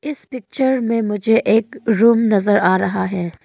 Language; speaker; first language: Hindi; non-native, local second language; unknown